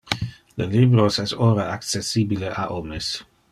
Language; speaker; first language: Interlingua; non-native, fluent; Dutch